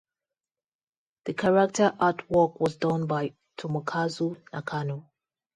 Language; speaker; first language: English; non-native, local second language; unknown